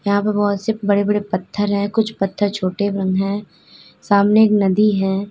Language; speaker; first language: Hindi; native; Hindi